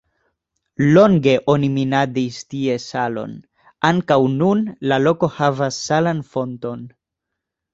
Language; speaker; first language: Esperanto; non-native, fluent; Spanish